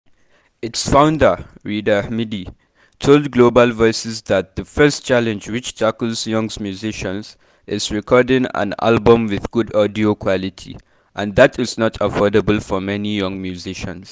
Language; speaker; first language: English; non-native, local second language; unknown